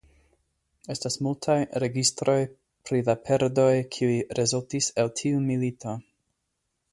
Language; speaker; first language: Esperanto; non-native, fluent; English